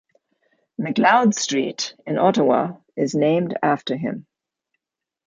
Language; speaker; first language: English; native; English